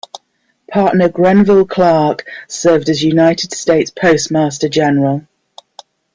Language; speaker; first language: English; native; English